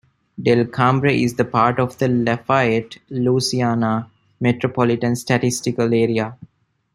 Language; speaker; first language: English; non-native, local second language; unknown